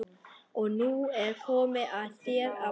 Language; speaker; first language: Icelandic; non-native, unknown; Vietnamese